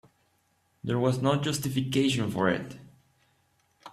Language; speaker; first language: English; native; English